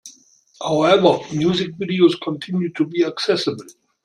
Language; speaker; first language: English; non-native, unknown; German